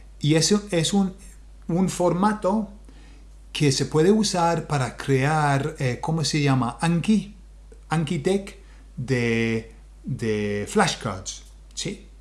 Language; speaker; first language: Spanish; non-native, fluent; English